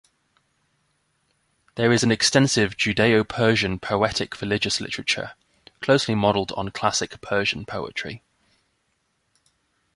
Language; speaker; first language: English; native; English